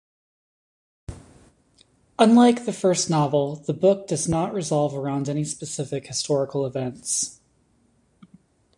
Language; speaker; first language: English; native; English